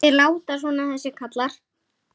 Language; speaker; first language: Icelandic; native; Icelandic